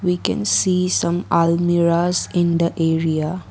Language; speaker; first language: English; non-native, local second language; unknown